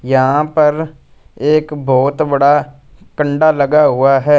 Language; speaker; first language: Hindi; non-native, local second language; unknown